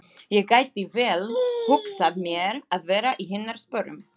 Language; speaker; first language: Icelandic; non-native, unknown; Slovak